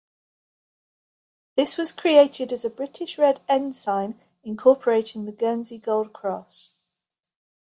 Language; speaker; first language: English; native; English